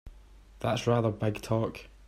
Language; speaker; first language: English; native; English